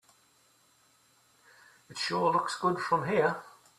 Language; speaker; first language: English; native; English